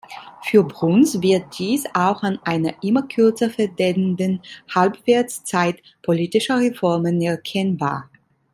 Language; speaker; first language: German; non-native, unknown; Italian